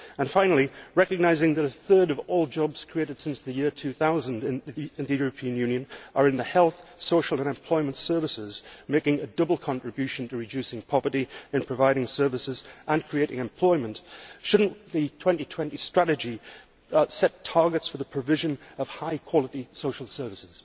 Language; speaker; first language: English; native; English